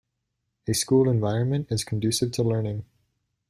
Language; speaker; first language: English; native; English